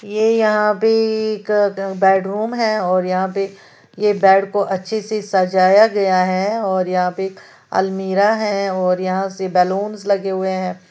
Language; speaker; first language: Hindi; native; Hindi